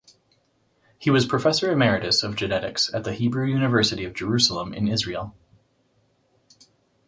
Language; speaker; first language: English; native; English